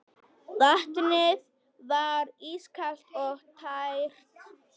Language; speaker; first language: Icelandic; non-native, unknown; Polish